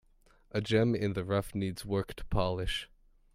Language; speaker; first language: English; native; English